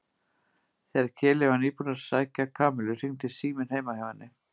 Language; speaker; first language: Icelandic; native; Icelandic